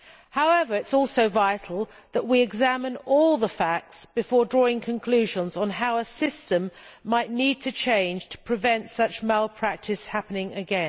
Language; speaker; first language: English; native; English